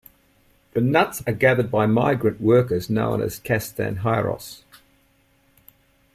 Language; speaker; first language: English; native; English